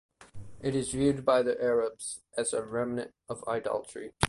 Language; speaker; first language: English; native; English